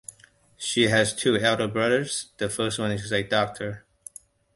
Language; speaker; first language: English; non-native, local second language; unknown